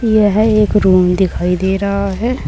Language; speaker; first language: Hindi; native; Hindi